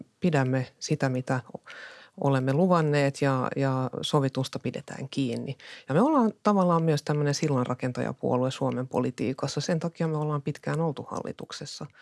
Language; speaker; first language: Finnish; non-native, local second language; Swedish